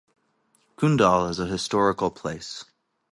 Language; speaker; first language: English; native; English